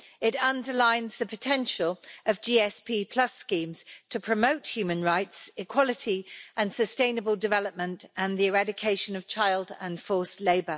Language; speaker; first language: English; native; English